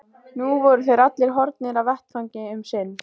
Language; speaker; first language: Icelandic; native; Icelandic